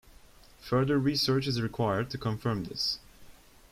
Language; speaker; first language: English; non-native, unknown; Turkish